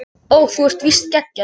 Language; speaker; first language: Icelandic; native; Icelandic